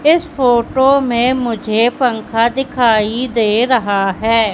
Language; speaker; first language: Hindi; native; Hindi